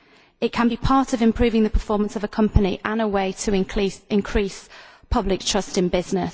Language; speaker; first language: English; native; English